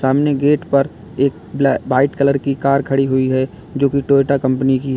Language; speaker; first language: Hindi; native; Hindi